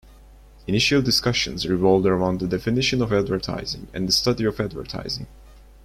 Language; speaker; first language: English; non-native, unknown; Turkish